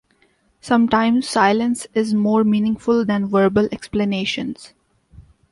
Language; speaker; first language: English; non-native, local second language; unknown